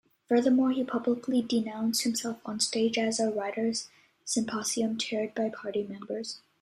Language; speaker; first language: English; native; English